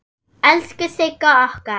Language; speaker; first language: Icelandic; non-native, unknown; German